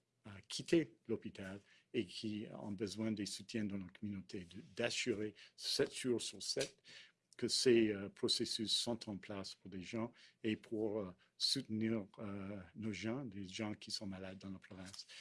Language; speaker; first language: French; non-native, fluent; English